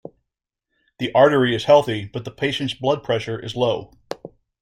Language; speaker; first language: English; native; English